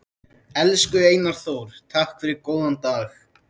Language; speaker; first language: Icelandic; native; Icelandic